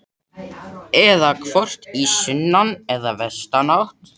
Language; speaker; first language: Icelandic; non-native, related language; Swedish